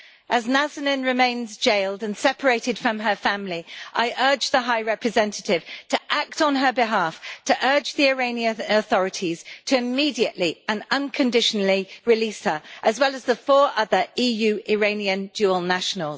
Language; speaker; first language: English; native; English